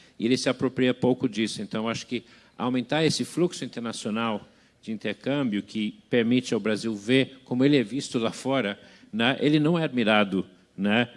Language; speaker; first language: Portuguese; non-native, fluent; English